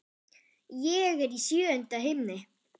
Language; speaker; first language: Icelandic; non-native, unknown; German